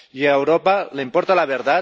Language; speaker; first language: Spanish; non-native, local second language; Catalan